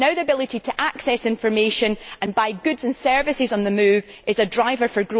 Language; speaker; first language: English; native; English